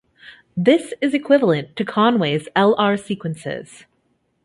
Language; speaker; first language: English; native; English